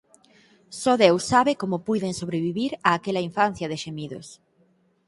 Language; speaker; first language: Galician; native; Galician